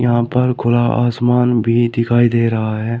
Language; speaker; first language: Hindi; native; Hindi